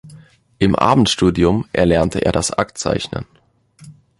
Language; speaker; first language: German; native; German